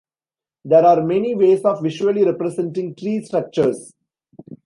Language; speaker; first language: English; non-native, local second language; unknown